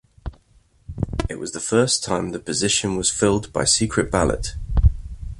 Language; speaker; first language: English; native; English